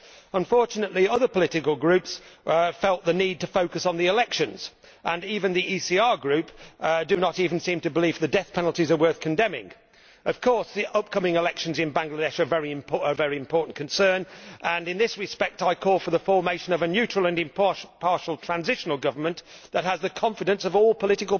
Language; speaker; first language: English; native; English